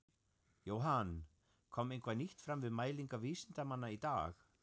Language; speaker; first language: Icelandic; non-native, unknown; German